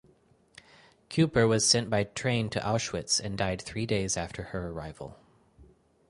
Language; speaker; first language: English; native; English